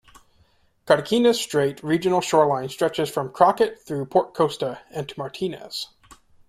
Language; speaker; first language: English; native; English